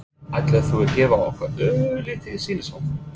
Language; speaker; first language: Icelandic; non-native, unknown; English